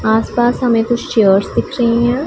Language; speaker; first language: Hindi; non-native, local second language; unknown